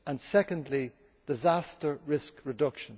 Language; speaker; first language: English; native; English